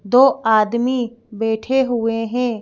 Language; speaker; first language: Hindi; native; Hindi